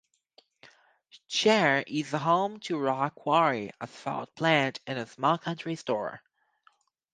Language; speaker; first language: English; native; English